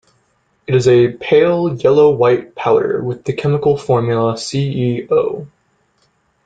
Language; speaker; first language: English; native; English